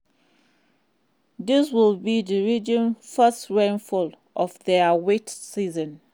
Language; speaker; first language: English; non-native, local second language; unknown